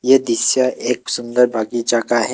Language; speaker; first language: Hindi; non-native, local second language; Assamese